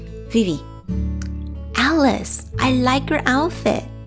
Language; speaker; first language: English; non-native, fluent; Japanese